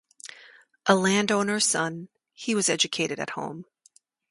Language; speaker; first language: English; native; English